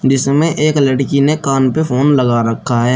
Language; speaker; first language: Hindi; native; Hindi